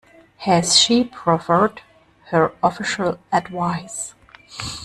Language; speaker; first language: English; non-native, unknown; German